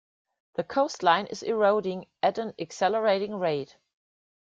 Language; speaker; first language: English; non-native, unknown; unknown